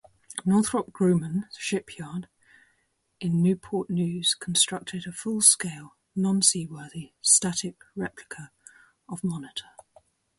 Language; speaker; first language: English; native; English